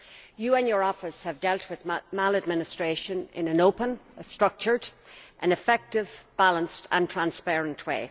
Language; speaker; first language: English; native; English